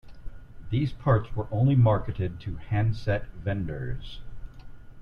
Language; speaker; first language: English; native; English